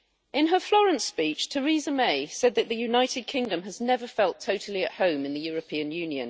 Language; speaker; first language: English; native; English